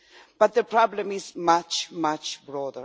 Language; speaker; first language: English; non-native, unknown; Swedish